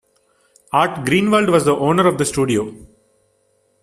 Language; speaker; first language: English; non-native, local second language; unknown